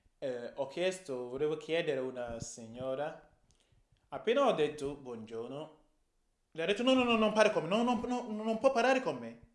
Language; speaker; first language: Italian; non-native, fluent; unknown